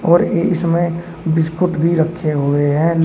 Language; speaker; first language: Hindi; native; Hindi